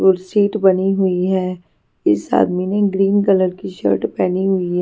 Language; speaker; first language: Hindi; non-native, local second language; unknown